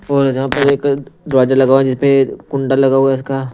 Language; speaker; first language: Hindi; non-native, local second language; Punjabi